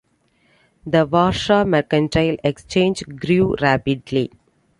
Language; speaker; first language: English; non-native, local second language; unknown